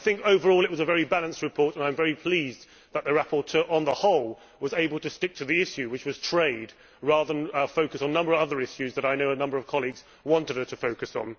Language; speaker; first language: English; native; English